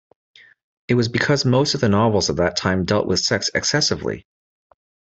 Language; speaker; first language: English; native; English